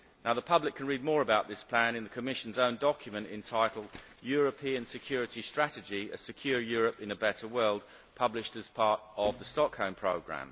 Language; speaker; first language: English; native; English